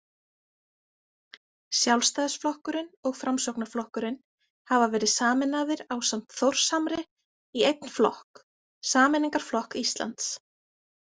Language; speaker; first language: Icelandic; native; Icelandic